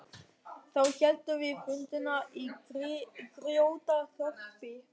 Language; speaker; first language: Icelandic; non-native, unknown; German